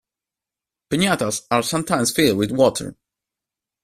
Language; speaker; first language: English; non-native, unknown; Italian